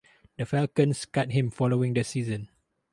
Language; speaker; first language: English; non-native, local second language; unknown